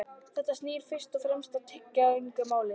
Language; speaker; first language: Icelandic; native; Icelandic